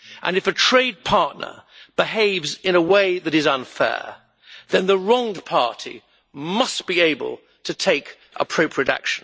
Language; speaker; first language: English; native; English